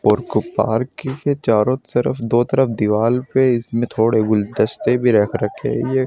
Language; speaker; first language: Hindi; native; Hindi